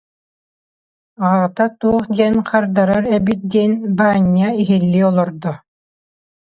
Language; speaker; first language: Yakut; non-native, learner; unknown